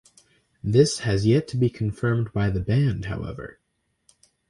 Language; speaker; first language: English; native; English